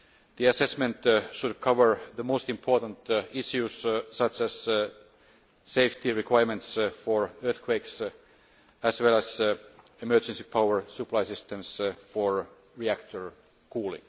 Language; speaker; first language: English; non-native, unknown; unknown